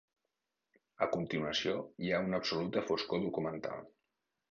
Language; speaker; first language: Catalan; native; Catalan